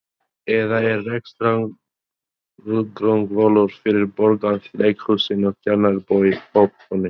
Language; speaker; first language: Icelandic; non-native, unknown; Albanian